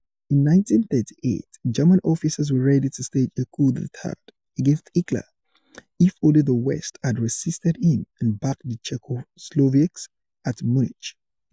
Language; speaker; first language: English; non-native, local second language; Yoruba